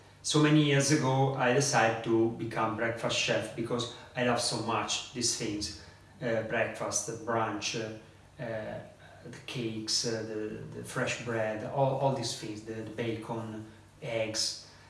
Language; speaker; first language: English; non-native, learner; Italian